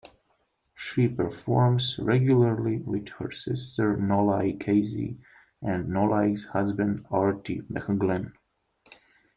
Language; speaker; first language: English; native; English